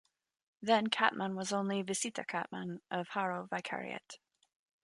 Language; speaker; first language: English; native; English